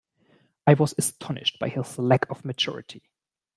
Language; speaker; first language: English; non-native, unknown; German